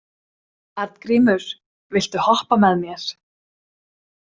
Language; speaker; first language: Icelandic; non-native, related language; Swedish